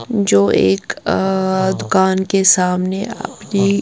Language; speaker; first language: Hindi; non-native, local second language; Punjabi